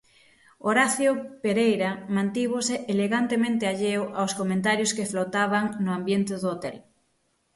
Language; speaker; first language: Galician; native; Galician